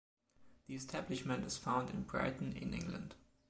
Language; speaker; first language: English; non-native, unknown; German